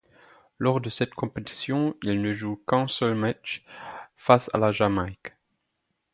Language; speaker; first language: French; non-native, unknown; German